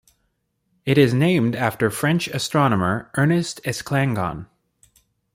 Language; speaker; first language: English; native; English